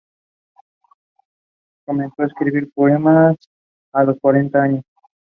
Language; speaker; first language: English; non-native, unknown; Spanish